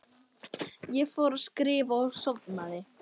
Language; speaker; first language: Icelandic; native; Icelandic